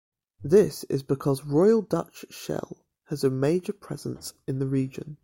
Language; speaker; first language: English; native; English